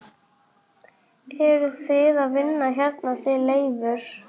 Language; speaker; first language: Icelandic; native; Icelandic